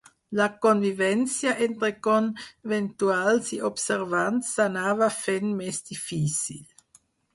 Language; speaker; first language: Catalan; non-native, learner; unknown